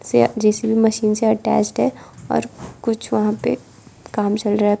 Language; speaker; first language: Hindi; non-native, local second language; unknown